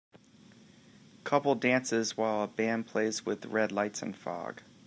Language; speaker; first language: English; native; English